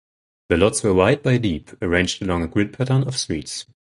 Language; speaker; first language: English; non-native, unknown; German